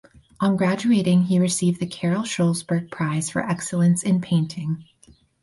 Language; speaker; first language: English; native; English